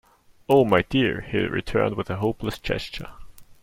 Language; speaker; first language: English; non-native, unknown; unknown